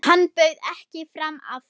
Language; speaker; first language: Icelandic; non-native, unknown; German